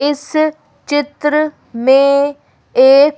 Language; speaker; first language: Hindi; native; Hindi